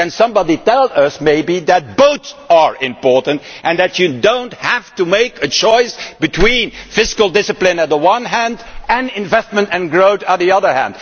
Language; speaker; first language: English; non-native, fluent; Dutch